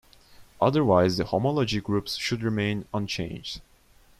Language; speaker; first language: English; non-native, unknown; Turkish